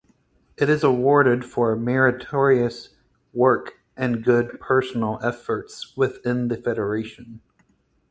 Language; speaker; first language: English; native; English